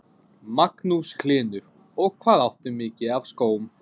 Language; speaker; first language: Icelandic; non-native, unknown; English